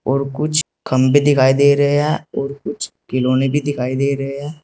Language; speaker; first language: Hindi; native; Hindi